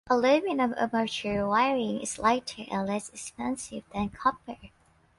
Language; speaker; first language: English; non-native, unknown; Thai